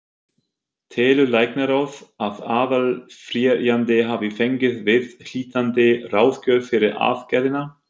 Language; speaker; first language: Icelandic; non-native, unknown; German